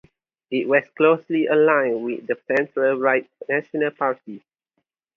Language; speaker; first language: English; non-native, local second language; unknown